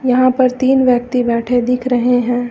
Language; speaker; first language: Hindi; native; Hindi